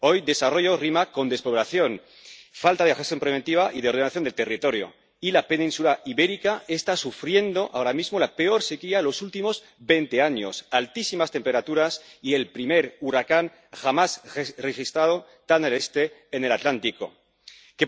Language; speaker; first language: Spanish; native; Spanish